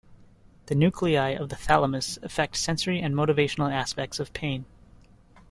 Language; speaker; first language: English; native; English